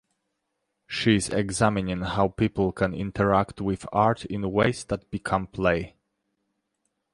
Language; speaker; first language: English; non-native, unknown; Polish